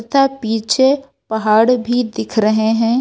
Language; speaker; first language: Hindi; native; Hindi